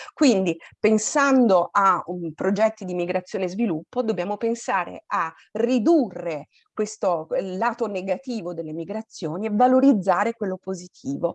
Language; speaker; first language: Italian; native; Italian